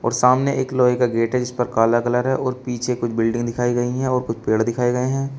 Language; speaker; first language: Hindi; native; Hindi